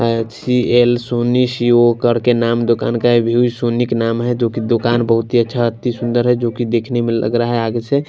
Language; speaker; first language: Hindi; non-native, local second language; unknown